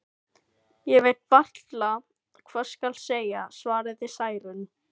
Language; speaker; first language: Icelandic; non-native, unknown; Filipino